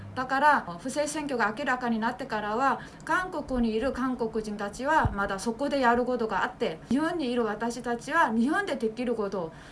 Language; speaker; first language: Japanese; non-native, fluent; Korean